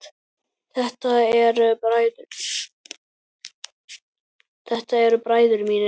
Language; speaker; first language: Icelandic; native; Icelandic